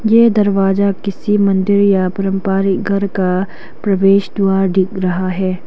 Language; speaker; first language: Hindi; non-native, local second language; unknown